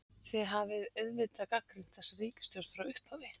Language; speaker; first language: Icelandic; native; Icelandic